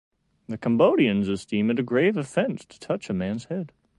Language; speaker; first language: English; native; English